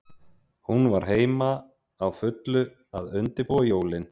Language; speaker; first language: Icelandic; native; Icelandic